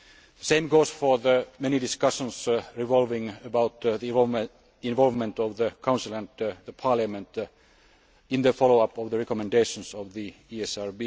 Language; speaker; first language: English; non-native, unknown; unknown